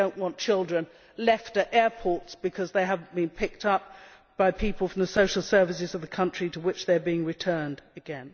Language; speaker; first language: English; native; English